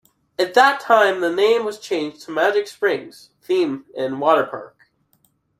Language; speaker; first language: English; native; English